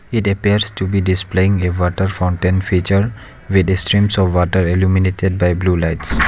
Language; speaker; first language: English; non-native, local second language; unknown